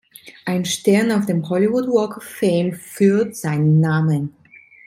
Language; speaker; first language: German; non-native, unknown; Italian